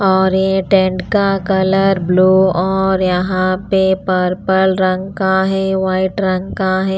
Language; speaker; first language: Hindi; non-native, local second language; Punjabi